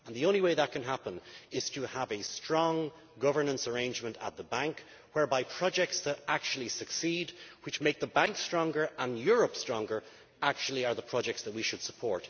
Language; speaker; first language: English; native; English